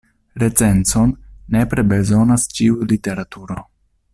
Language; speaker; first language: Esperanto; non-native, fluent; Italian